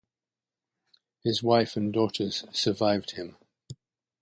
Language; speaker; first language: English; native; English